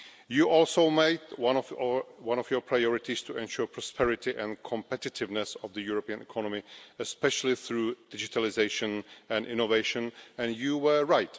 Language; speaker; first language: English; non-native, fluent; Czech